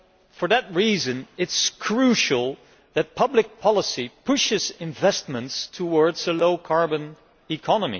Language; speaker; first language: English; non-native, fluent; Dutch